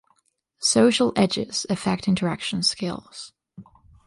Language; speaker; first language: English; non-native, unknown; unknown